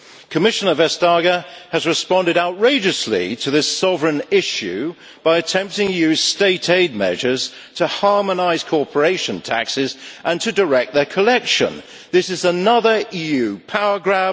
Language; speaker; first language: English; native; English